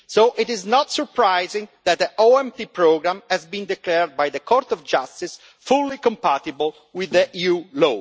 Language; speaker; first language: English; non-native, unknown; Italian